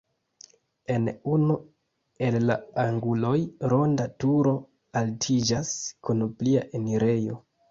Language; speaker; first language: Esperanto; non-native, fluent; Kinyarwanda